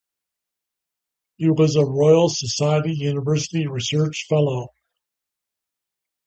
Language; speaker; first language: English; native; English